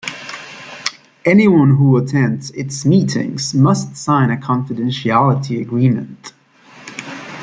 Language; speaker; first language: English; native; English